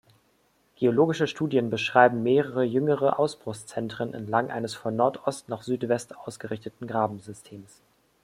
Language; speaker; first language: German; native; German